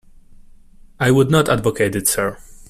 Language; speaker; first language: English; non-native, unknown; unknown